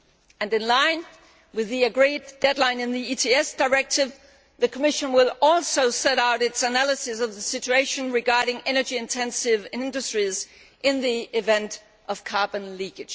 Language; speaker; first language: English; non-native, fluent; Danish